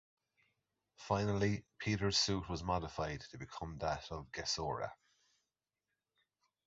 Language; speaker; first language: English; native; English